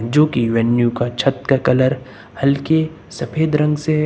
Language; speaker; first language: Hindi; native; Hindi